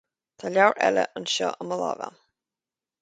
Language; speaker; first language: Irish; native; Irish